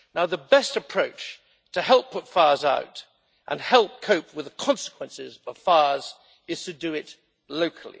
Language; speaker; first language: English; native; English